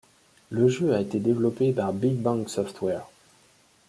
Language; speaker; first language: French; native; French